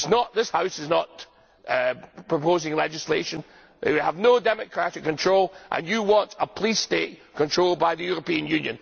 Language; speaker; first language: English; native; English